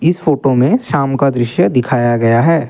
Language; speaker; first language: Hindi; non-native, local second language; Assamese